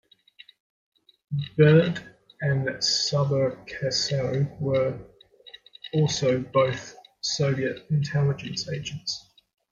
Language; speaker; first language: English; native; English